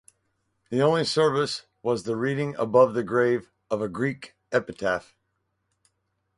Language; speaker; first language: English; native; English